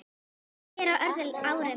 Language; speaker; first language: Icelandic; native; Icelandic